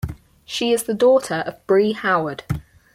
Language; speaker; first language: English; native; English